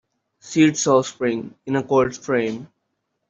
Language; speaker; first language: English; non-native, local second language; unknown